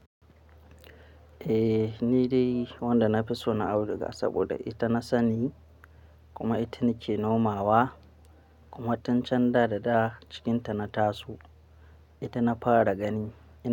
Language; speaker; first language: Hausa; non-native, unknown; Akan